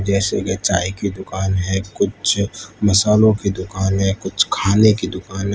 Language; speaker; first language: Hindi; non-native, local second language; Gujarati